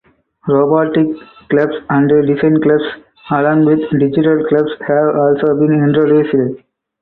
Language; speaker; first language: English; non-native, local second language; Tamil